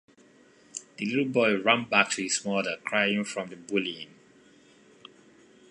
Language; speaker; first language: English; non-native, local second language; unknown